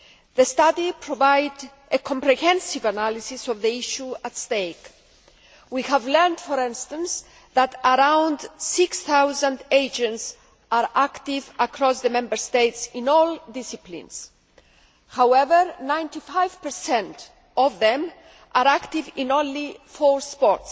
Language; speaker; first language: English; non-native, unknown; Greek